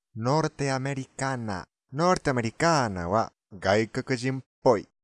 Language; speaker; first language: Japanese; non-native, fluent; Spanish